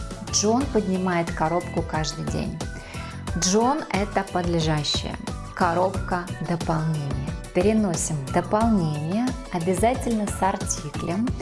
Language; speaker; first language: Russian; native; Russian